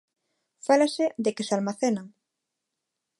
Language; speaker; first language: Galician; non-native, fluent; Spanish